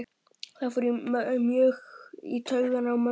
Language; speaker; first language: Icelandic; native; Icelandic